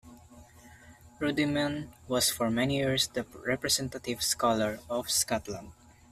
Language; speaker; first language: English; non-native, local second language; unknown